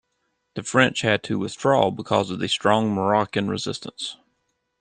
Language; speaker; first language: English; native; English